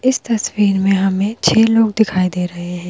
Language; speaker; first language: Hindi; native; Hindi